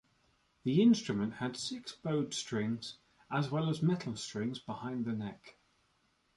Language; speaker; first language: English; native; English